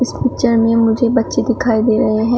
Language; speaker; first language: Hindi; native; Hindi